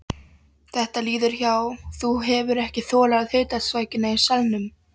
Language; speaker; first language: Icelandic; non-native, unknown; Polish